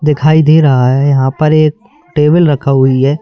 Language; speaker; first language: Hindi; native; Hindi